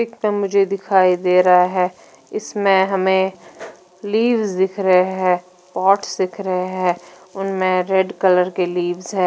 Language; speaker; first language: Hindi; non-native, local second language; Punjabi